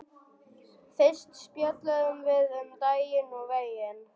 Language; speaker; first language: Icelandic; non-native, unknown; German